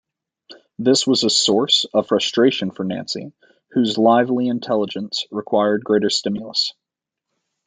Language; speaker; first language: English; native; English